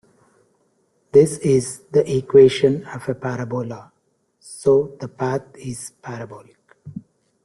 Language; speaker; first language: English; non-native, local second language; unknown